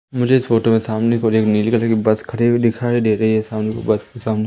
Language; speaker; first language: Hindi; native; Hindi